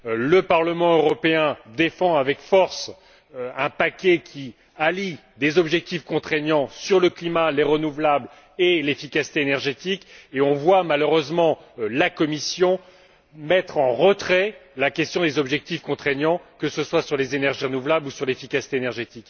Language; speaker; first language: French; native; French